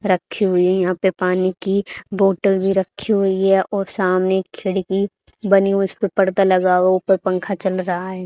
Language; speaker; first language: Hindi; native; Hindi